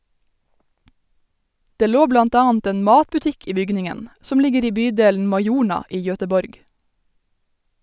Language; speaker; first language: Norwegian; native; Norwegian